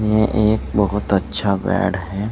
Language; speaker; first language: Hindi; native; Hindi